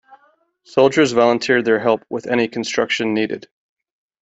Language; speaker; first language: English; native; English